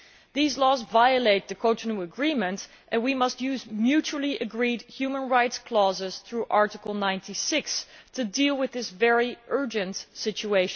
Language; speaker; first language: English; non-native, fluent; Dutch